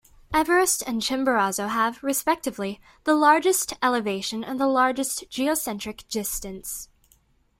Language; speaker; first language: English; native; English